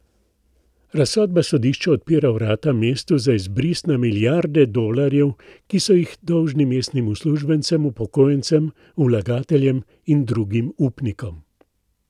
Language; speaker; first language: Slovenian; native; Slovenian